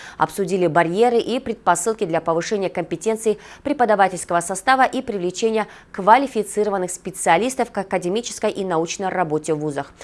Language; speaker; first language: Russian; non-native, local second language; Kyrgyz